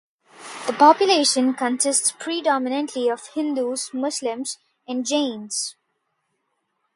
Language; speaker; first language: English; non-native, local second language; Telugu